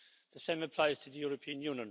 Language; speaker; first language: English; native; English